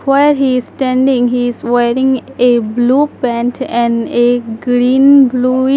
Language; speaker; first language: English; non-native, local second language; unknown